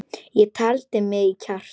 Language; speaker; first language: Icelandic; non-native, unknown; Polish